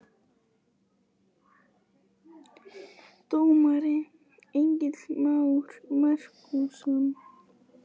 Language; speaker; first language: Icelandic; non-native, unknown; Polish